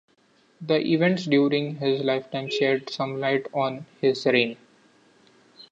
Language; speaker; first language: English; non-native, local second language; Marathi